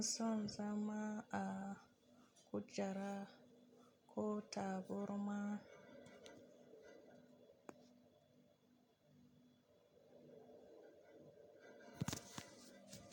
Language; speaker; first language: Hausa; native; Hausa